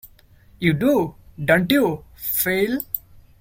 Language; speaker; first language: English; non-native, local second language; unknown